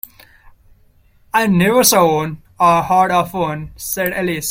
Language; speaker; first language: English; non-native, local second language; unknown